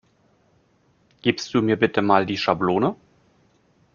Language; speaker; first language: German; native; German